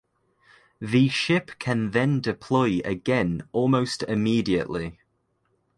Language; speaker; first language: English; native; English